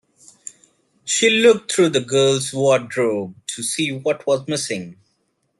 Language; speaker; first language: English; non-native, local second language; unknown